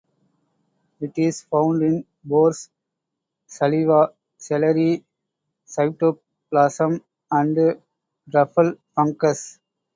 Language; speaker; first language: English; non-native, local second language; Tamil